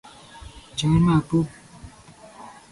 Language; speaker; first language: Indonesian; non-native, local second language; Javanese